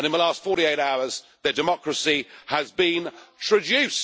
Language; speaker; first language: English; native; English